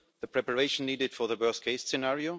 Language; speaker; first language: English; non-native, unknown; German